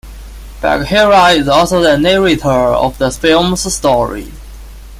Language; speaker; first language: English; non-native, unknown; Chinese